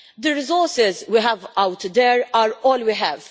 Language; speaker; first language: English; non-native, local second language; Maltese